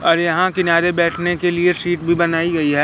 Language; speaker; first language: Hindi; native; Hindi